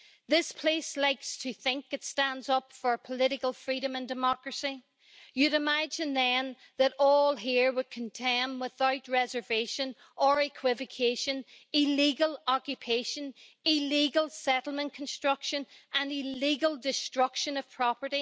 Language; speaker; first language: English; native; English